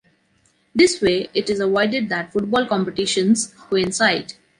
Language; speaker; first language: English; non-native, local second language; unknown